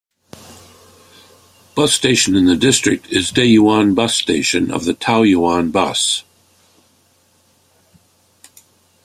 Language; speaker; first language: English; native; English